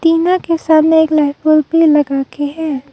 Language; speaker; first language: Hindi; non-native, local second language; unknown